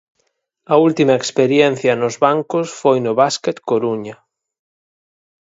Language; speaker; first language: Galician; native; Galician